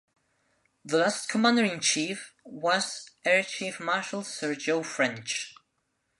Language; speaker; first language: English; non-native, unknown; Spanish